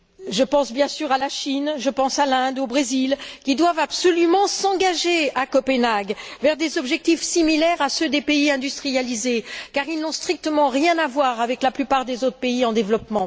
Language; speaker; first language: French; native; French